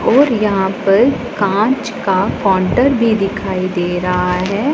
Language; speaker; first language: Hindi; non-native, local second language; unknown